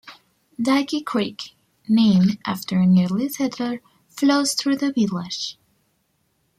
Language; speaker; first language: English; non-native, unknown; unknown